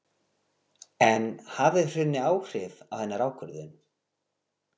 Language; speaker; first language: Icelandic; non-native, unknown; Portuguese